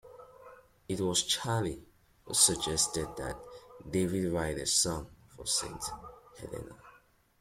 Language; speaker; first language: English; native; English